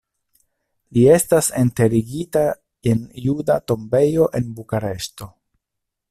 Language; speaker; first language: Esperanto; non-native, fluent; Italian